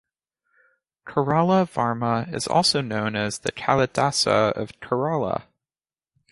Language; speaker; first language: English; native; English